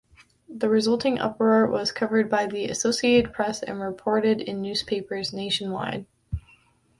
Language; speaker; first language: English; native; English